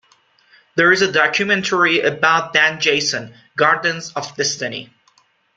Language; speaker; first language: English; non-native, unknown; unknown